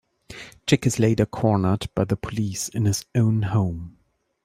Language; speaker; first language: English; non-native, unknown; German